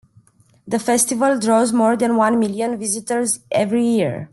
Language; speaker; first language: English; non-native, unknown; Romanian